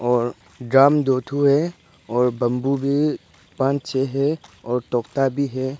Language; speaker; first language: Hindi; early bilingual, other home language; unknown